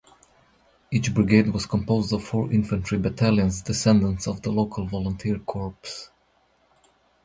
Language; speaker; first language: English; non-native, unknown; Croatian